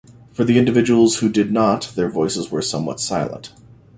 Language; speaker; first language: English; native; English